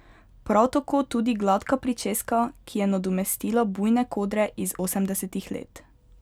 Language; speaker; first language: Slovenian; native; Slovenian